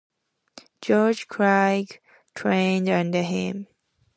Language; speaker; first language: English; native; English